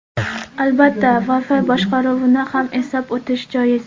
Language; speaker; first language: Uzbek; non-native, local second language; Kara-Kalpak